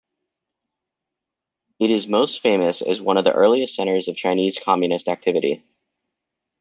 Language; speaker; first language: English; native; English